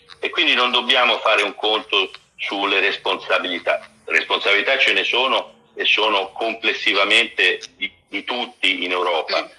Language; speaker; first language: Italian; native; Italian